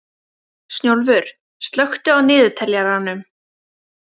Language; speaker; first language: Icelandic; native; Icelandic